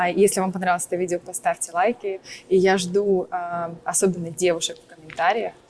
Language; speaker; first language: Russian; native; Russian